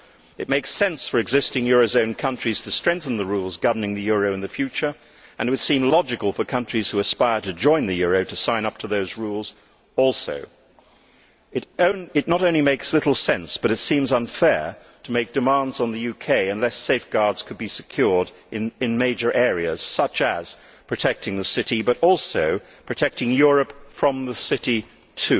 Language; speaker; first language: English; native; English